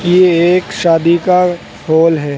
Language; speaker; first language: Hindi; native; Hindi